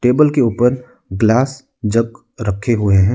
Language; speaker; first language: Hindi; non-native, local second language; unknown